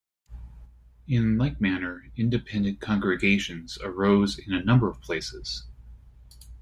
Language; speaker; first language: English; native; English